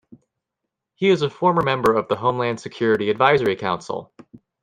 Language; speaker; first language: English; native; English